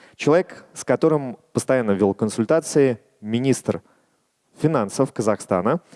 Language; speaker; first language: Russian; native; Russian